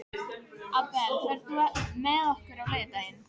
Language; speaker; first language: Icelandic; non-native, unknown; Filipino